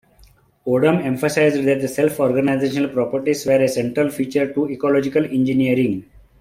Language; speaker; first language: English; non-native, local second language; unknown